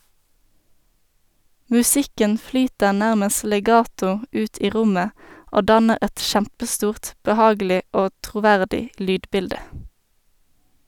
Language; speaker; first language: Norwegian; native; Norwegian